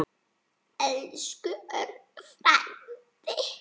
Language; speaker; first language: Icelandic; native; Icelandic